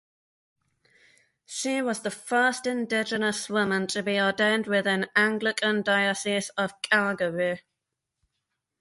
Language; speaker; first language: English; native; English